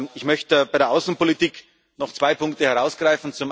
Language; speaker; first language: German; native; German